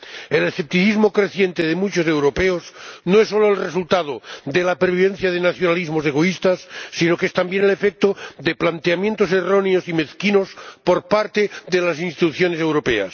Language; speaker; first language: Spanish; non-native, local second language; Catalan